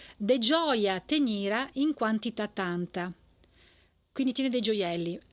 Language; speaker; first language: Italian; native; Italian